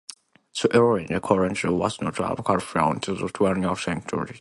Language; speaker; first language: English; non-native, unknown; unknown